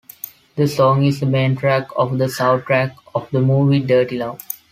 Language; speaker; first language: English; non-native, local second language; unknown